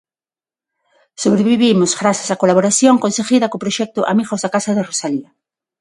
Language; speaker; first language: Galician; non-native, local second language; Spanish